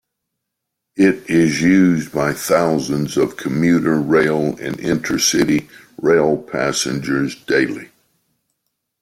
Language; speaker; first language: English; native; English